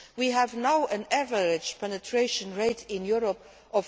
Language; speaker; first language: English; non-native, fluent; Luxembourgish